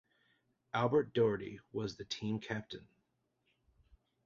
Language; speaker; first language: English; native; English